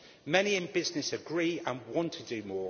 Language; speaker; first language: English; native; English